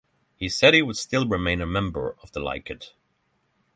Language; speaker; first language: English; non-native, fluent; Norwegian